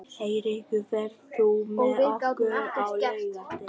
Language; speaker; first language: Icelandic; non-native, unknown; Vietnamese